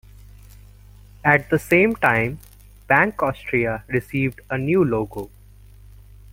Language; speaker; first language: English; non-native, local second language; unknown